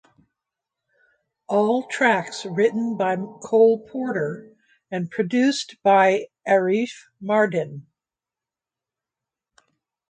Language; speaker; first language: English; native; English